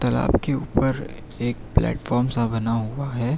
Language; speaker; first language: Hindi; non-native, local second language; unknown